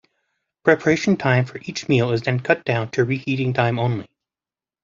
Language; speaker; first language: English; native; English